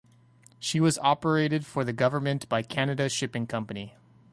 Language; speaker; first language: English; native; English